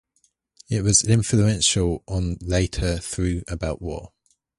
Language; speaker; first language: English; native; English